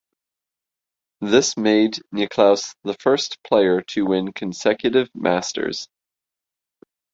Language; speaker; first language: English; native; English